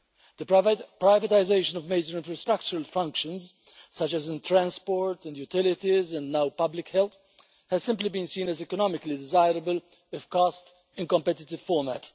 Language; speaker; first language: English; non-native, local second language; Maltese